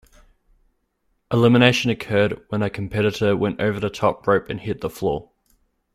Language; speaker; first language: English; native; English